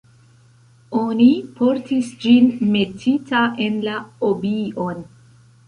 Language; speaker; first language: Esperanto; non-native, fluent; Central Kurdish